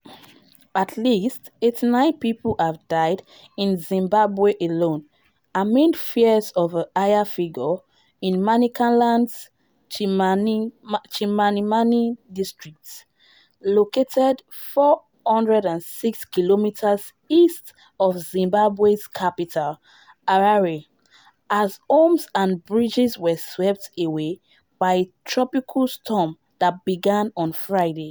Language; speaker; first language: English; non-native, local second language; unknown